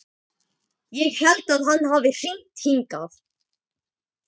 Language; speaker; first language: Icelandic; native; Icelandic